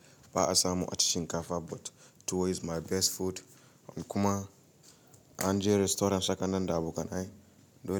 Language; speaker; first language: Hausa; native; Hausa